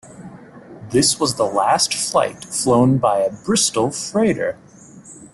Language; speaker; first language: English; native; English